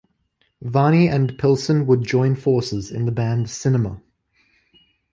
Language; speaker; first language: English; native; English